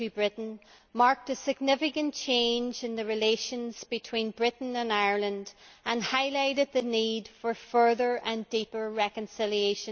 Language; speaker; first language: English; native; English